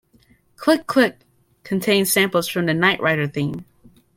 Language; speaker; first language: English; native; English